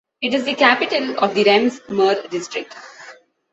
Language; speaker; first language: English; non-native, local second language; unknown